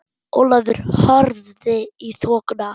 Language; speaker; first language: Icelandic; non-native, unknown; German